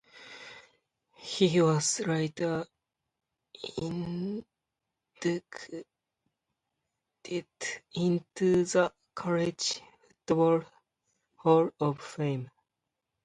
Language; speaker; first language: English; non-native, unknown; Japanese